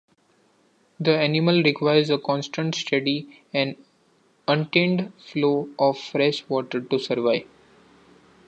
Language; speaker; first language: English; non-native, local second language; Marathi